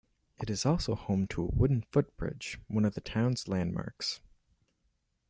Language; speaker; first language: English; native; English